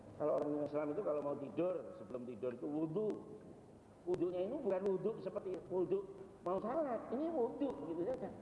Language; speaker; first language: Indonesian; non-native, local second language; Javanese